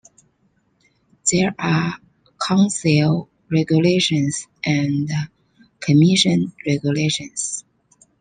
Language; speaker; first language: English; non-native, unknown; Chinese